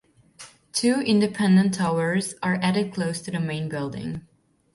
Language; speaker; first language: English; non-native, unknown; Hungarian